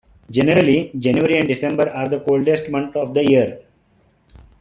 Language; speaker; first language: English; non-native, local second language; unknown